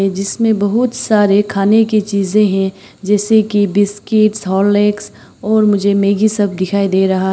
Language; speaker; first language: Hindi; early bilingual, other home language; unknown